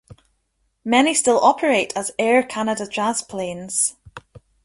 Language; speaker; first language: English; native; English